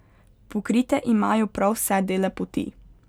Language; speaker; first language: Slovenian; native; Slovenian